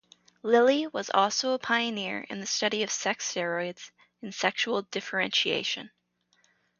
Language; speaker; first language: English; native; English